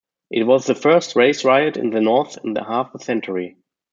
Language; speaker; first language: English; non-native, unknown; German